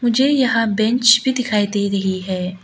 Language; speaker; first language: Hindi; non-native, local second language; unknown